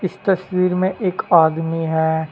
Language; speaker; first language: Hindi; native; Hindi